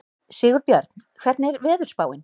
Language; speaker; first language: Icelandic; native; Icelandic